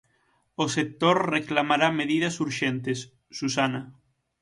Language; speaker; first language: Galician; native; Galician